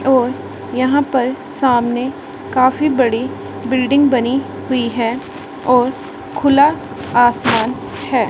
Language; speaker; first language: Hindi; non-native, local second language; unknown